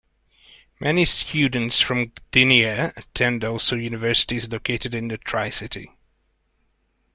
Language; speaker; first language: English; non-native, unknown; Hungarian